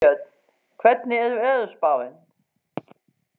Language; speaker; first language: Icelandic; non-native, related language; Faroese